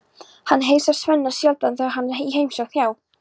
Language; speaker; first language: Icelandic; non-native, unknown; Polish